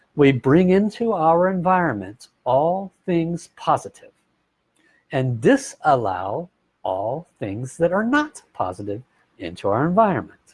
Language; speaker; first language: English; native; English